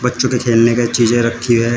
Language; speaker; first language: Hindi; native; Hindi